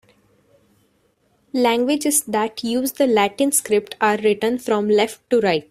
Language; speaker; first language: English; non-native, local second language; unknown